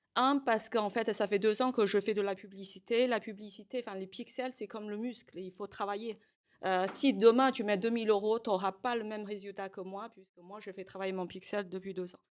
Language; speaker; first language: French; non-native, fluent; Chinese